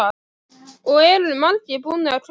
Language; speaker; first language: Icelandic; native; Icelandic